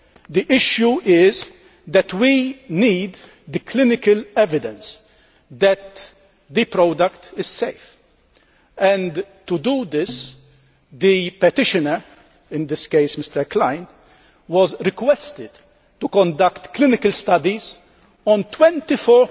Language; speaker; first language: English; non-native, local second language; Maltese